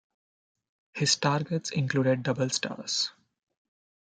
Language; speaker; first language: English; non-native, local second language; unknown